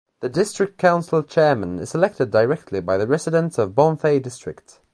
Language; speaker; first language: English; native; English